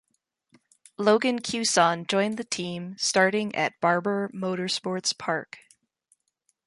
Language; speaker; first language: English; native; English